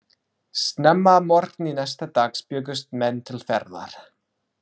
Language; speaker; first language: Icelandic; non-native, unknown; English